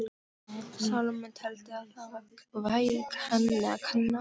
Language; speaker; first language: Icelandic; non-native, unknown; Polish